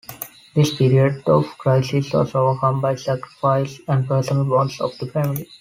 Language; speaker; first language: English; non-native, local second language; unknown